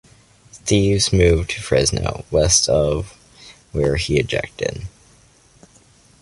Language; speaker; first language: English; native; English